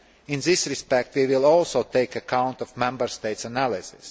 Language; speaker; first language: English; non-native, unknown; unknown